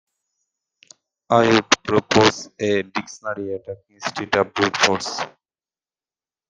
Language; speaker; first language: English; non-native, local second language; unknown